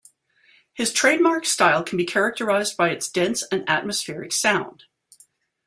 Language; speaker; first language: English; native; English